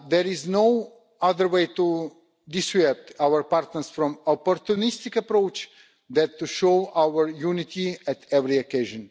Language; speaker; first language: English; non-native, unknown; Russian